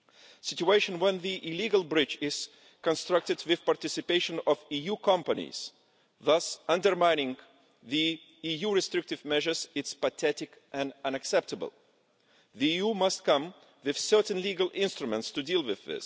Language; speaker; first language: English; non-native, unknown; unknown